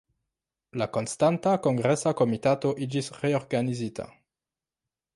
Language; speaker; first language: Esperanto; non-native, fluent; French